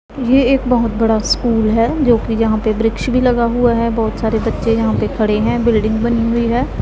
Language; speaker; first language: Hindi; non-native, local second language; Punjabi